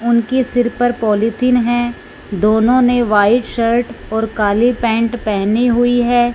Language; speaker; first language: Hindi; non-native, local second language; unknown